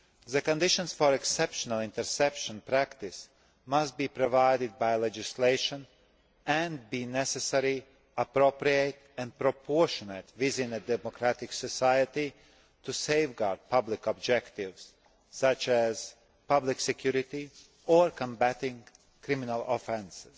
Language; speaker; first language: English; non-native, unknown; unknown